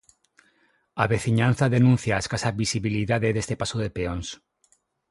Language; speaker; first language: Galician; non-native, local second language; Spanish